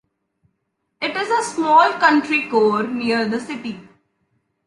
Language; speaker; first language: English; non-native, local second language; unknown